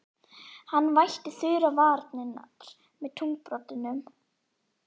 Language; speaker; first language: Icelandic; native; Icelandic